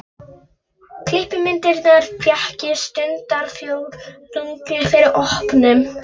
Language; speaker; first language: Icelandic; non-native, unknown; Polish